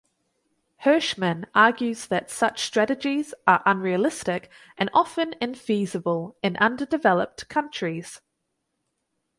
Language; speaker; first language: English; native; English